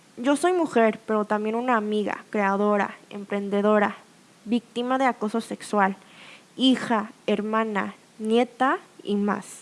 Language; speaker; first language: Spanish; early bilingual, other home language; Korean